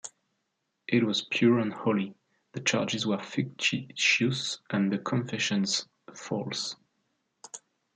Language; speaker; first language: English; non-native, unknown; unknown